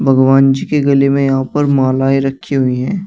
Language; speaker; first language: Hindi; native; Hindi